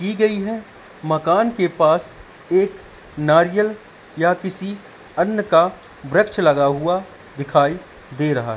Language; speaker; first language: Hindi; native; Hindi